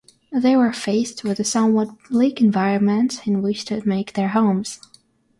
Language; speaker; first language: English; non-native, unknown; Russian